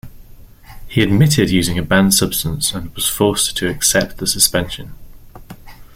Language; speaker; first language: English; native; English